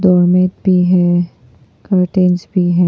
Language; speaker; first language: Hindi; non-native, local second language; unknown